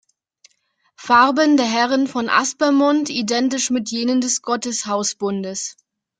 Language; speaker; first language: German; native; German